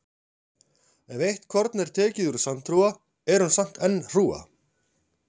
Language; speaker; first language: Icelandic; native; Icelandic